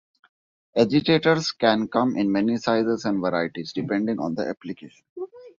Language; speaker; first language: English; non-native, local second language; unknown